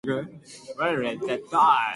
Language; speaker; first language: English; native; English